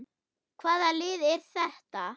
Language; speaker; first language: Icelandic; non-native, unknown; German